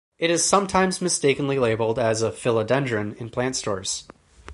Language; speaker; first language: English; native; English